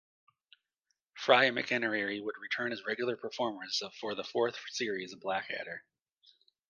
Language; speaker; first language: English; native; English